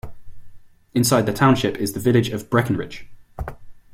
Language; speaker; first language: English; non-native, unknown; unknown